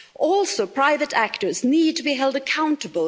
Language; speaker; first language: English; non-native, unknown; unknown